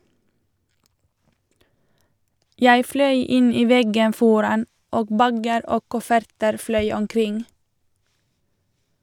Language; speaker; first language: Norwegian; non-native, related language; Swedish